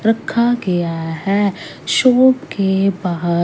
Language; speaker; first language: Hindi; non-native, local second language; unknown